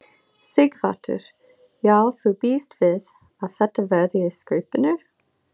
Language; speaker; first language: Icelandic; non-native, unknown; English